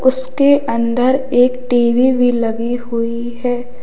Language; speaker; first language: Hindi; native; Hindi